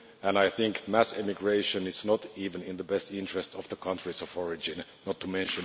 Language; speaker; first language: English; non-native, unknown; Finnish